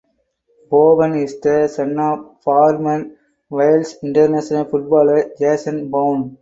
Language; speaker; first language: English; non-native, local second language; Tamil